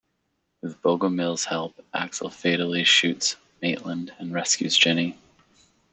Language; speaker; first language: English; native; English